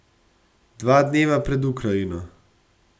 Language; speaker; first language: Slovenian; native; Slovenian